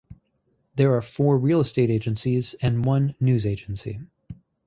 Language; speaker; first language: English; native; English